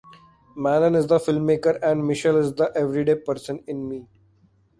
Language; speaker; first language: English; non-native, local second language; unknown